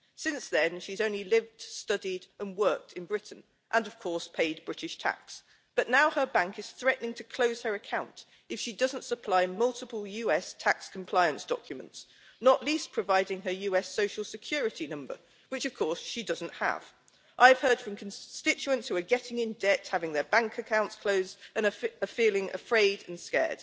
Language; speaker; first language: English; native; English